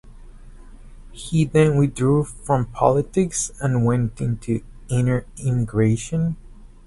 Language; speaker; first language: English; native; English